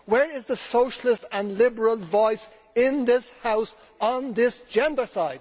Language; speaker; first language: English; native; English